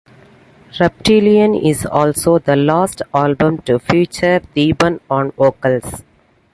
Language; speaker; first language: English; non-native, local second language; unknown